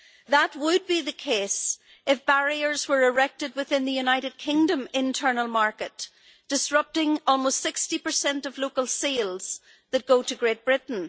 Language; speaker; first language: English; native; English